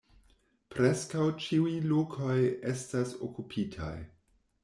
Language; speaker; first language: Esperanto; non-native, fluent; German